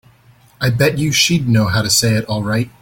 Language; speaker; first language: English; native; English